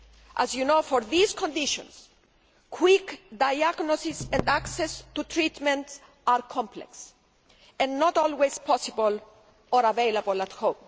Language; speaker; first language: English; non-native, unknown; Greek